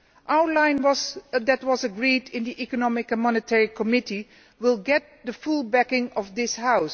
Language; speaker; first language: English; non-native, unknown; Dutch